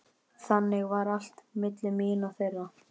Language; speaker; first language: Icelandic; native; Icelandic